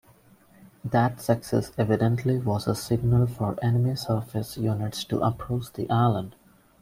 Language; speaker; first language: English; non-native, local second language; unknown